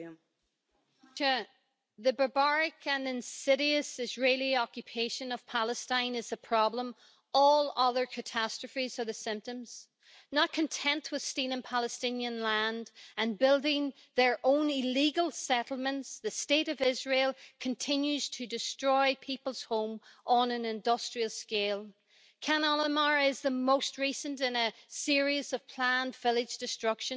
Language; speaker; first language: English; native; English